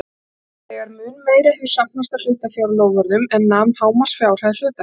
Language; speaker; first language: Icelandic; native; Icelandic